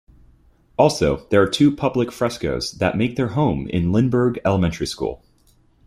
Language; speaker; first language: English; native; English